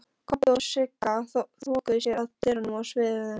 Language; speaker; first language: Icelandic; non-native, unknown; Polish